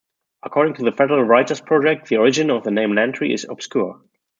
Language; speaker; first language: English; non-native, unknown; German